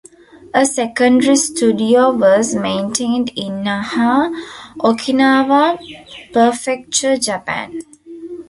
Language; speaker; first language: English; non-native, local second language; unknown